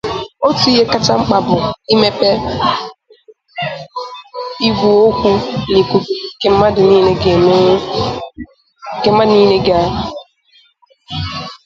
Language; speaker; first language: English; non-native, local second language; Igbo